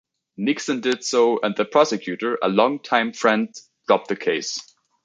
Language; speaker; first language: English; native; English